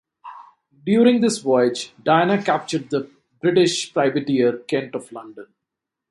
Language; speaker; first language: English; non-native, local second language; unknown